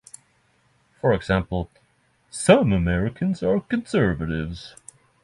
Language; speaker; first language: English; non-native, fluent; Norwegian